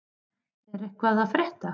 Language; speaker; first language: Icelandic; native; Icelandic